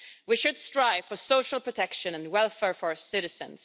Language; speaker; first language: English; non-native, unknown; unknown